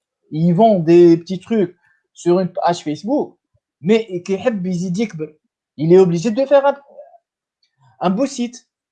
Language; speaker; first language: French; non-native, local second language; Arabic